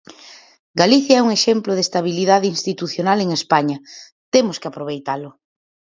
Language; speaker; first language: Galician; native; Galician